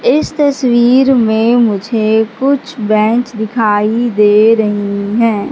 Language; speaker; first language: Hindi; native; Hindi